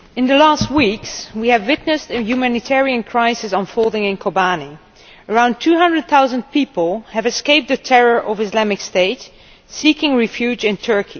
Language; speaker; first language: English; non-native, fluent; Dutch